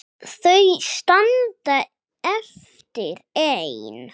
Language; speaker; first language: Icelandic; non-native, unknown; English